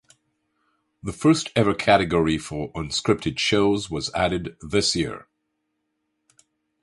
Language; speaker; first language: English; native; English